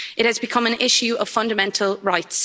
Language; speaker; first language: English; native; English